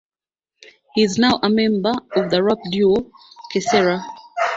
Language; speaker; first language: English; non-native, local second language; Ganda